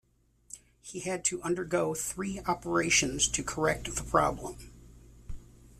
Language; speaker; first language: English; native; English